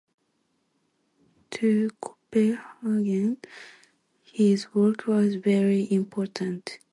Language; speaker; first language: English; non-native, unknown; Japanese